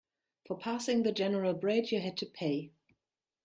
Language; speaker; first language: English; non-native, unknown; German